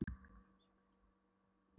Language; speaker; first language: Icelandic; non-native, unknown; Polish